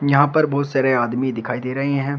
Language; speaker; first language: Hindi; native; Hindi